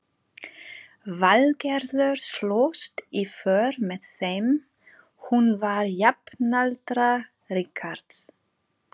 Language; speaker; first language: Icelandic; non-native, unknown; German